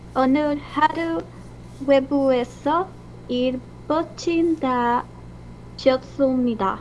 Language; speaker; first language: Korean; non-native, learner; Spanish